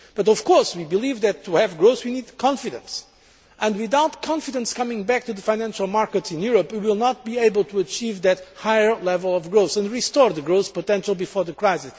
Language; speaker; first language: English; non-native, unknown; Portuguese